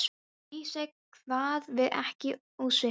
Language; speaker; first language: Icelandic; non-native, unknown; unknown